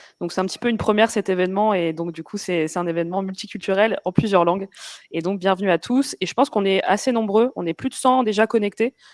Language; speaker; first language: French; native; French